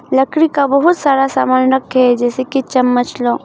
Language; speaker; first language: Hindi; non-native, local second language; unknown